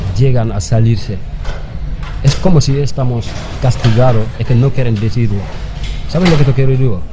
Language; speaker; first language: Spanish; non-native, fluent; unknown